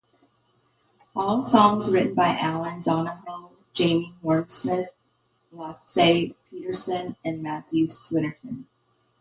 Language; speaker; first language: English; native; English